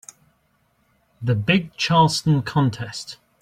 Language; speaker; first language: English; native; English